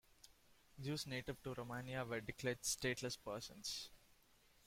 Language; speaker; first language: English; non-native, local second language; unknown